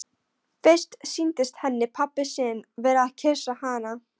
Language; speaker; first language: Icelandic; non-native, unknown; Polish